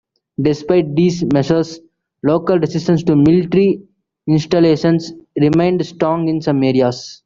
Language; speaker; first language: English; non-native, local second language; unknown